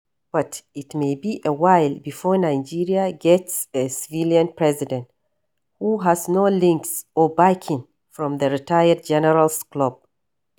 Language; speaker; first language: English; non-native, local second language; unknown